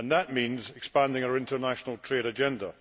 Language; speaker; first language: English; native; English